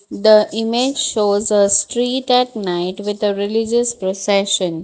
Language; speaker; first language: English; non-native, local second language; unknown